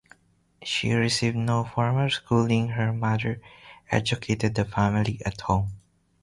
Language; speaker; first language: English; non-native, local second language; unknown